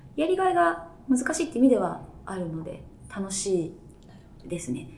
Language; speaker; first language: Japanese; native; Japanese